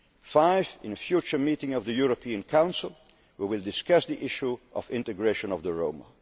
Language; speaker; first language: English; non-native, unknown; Dutch